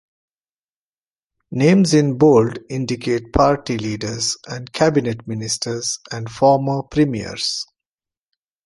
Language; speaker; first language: English; non-native, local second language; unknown